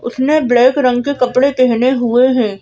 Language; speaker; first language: Hindi; native; Hindi